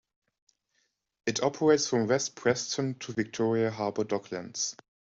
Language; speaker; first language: English; non-native, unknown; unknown